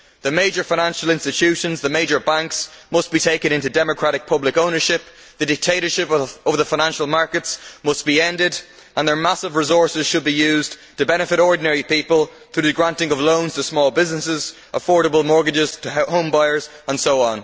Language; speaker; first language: English; native; English